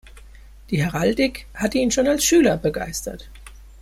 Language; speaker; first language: German; native; German